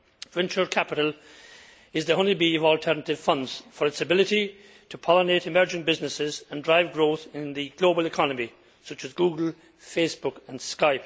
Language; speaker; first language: English; native; English